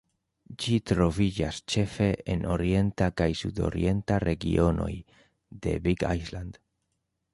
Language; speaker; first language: Esperanto; non-native, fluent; Spanish